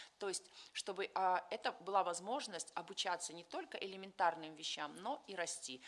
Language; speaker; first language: Russian; native; Russian